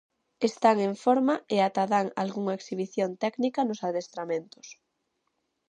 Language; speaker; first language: Galician; native; Galician